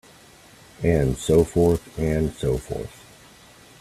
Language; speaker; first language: English; native; English